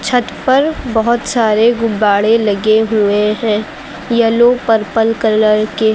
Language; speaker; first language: Hindi; native; Hindi